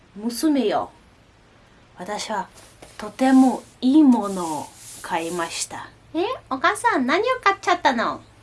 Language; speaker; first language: Japanese; non-native, fluent; Russian